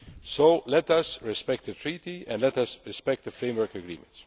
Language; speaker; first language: English; non-native, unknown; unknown